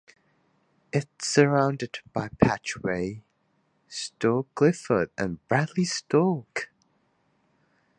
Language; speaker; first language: English; non-native, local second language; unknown